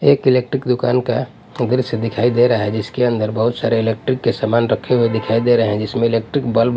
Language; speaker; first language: Hindi; non-native, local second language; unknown